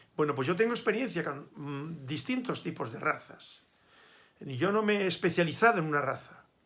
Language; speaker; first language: Spanish; native; Spanish